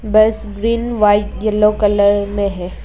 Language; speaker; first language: Hindi; non-native, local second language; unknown